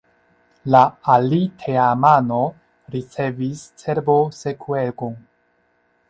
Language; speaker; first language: Esperanto; non-native, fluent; Chinese